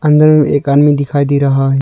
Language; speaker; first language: Hindi; non-native, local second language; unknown